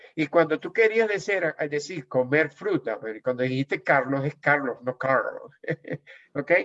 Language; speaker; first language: Spanish; native; Spanish